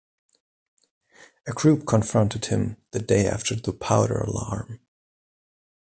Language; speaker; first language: English; non-native, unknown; German